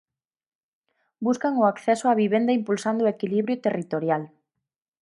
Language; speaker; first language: Galician; native; Galician